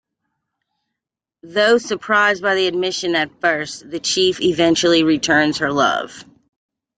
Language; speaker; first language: English; native; English